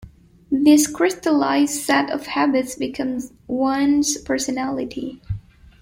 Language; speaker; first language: English; non-native, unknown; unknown